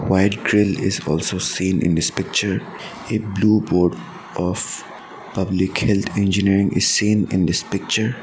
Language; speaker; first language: English; non-native, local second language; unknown